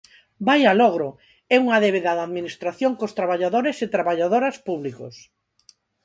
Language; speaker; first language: Galician; non-native, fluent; Spanish